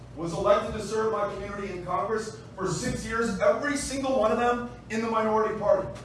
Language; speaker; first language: English; native; English